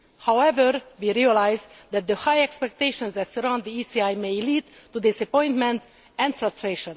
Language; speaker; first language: English; non-native, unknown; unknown